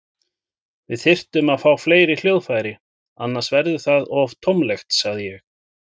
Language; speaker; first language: Icelandic; native; Icelandic